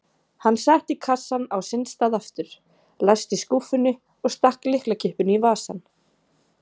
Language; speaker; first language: Icelandic; native; Icelandic